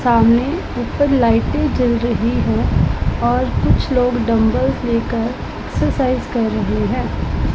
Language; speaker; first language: Hindi; non-native, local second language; Punjabi